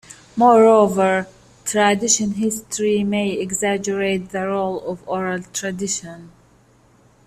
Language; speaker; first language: English; native; English